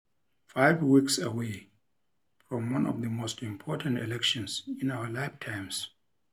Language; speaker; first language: English; non-native, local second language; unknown